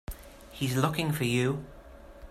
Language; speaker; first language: English; native; English